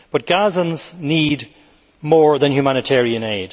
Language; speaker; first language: English; native; English